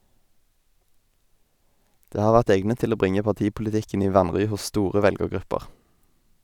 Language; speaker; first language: Norwegian; native; Norwegian